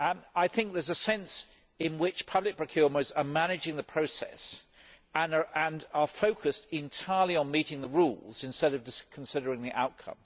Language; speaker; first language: English; native; English